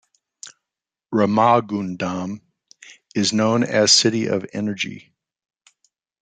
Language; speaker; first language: English; native; English